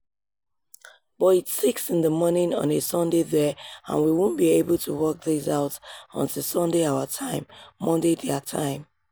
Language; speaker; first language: English; non-native, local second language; Yoruba